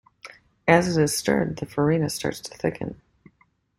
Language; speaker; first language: English; native; English